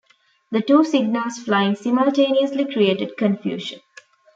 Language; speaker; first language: English; non-native, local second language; Tamil